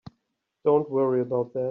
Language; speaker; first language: English; native; English